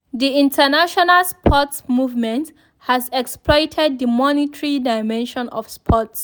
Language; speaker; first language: English; non-native, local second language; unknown